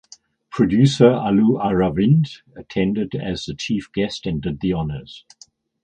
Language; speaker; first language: English; native; English